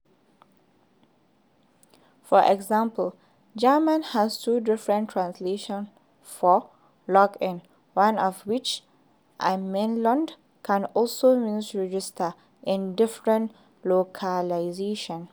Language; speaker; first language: English; non-native, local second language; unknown